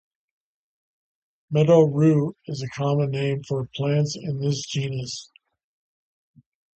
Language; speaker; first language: English; native; English